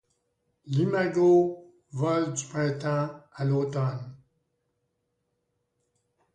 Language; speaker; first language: French; native; French